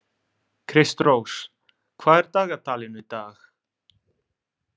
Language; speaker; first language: Icelandic; non-native, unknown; Italian